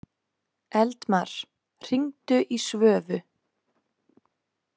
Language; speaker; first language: Icelandic; native; Icelandic